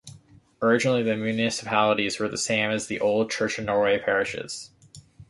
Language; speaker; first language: English; native; English